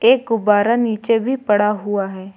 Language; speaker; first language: Hindi; native; Hindi